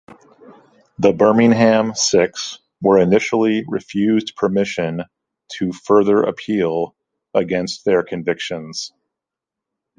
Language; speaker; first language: English; native; English